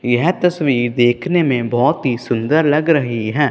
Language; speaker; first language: Hindi; non-native, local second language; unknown